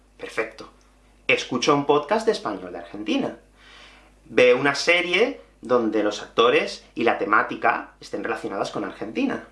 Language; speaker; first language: Spanish; native; Spanish